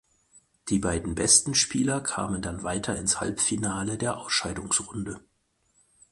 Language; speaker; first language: German; native; German